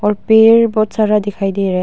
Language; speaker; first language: Hindi; non-native, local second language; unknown